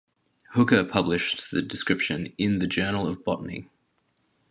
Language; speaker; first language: English; native; English